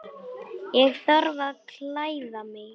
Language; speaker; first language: Icelandic; non-native, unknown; Polish